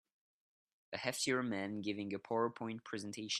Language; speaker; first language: English; non-native, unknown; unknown